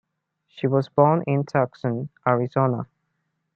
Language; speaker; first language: English; non-native, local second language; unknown